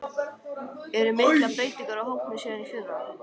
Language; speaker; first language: Icelandic; native; Icelandic